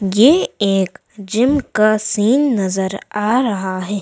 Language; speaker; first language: Hindi; native; Hindi